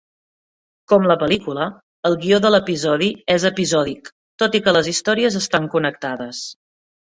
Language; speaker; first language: Catalan; native; Catalan